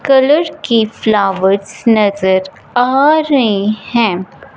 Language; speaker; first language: Hindi; non-native, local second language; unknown